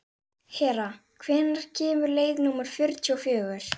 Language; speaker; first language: Icelandic; native; Icelandic